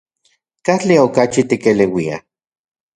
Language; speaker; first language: Central Puebla Nahuatl; non-native, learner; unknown